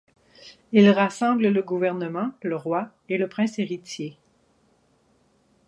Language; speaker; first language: French; native; French